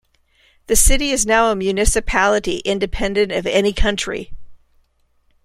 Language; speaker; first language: English; native; English